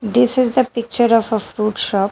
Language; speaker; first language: English; non-native, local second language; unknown